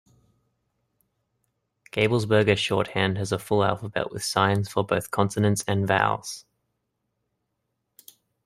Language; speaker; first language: English; native; English